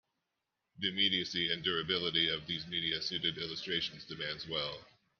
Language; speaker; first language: English; native; English